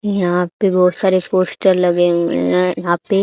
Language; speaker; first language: Hindi; native; Hindi